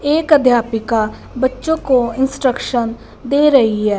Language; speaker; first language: Hindi; non-native, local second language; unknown